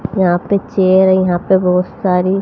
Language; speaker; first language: Hindi; native; Hindi